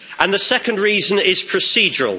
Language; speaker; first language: English; native; English